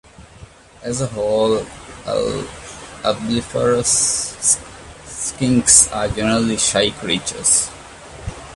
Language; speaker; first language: English; non-native, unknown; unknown